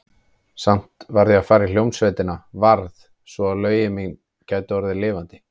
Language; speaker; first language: Icelandic; native; Icelandic